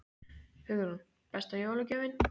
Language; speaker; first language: Icelandic; native; Icelandic